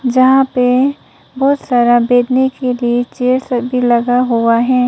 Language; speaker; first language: Hindi; early bilingual, other home language; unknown